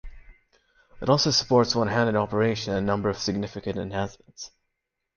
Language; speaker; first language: English; native; English